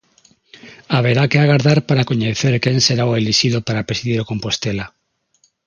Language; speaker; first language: Galician; non-native, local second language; Spanish